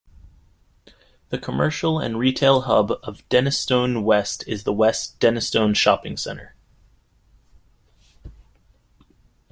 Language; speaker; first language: English; native; English